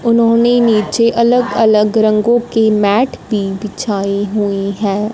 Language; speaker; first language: Hindi; non-native, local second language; Punjabi